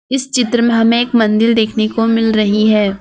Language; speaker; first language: Hindi; non-native, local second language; Gujarati